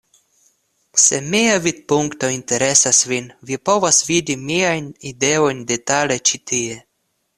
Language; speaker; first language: Esperanto; non-native, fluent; Russian